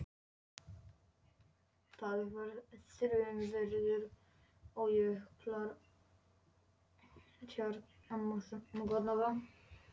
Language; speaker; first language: Icelandic; non-native, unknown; Polish